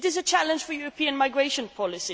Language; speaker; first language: English; non-native, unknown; Swedish